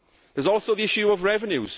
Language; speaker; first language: English; native; English